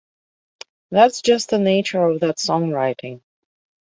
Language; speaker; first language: English; native; English